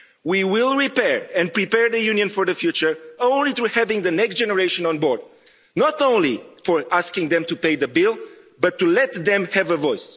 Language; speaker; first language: English; non-native, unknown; Romanian